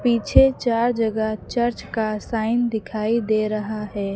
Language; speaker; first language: Hindi; native; Hindi